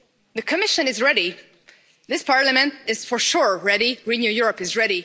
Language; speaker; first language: English; non-native, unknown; Hungarian